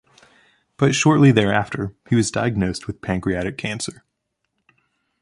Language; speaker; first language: English; native; English